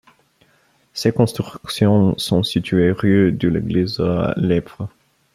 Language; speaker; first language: French; non-native, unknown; Bulgarian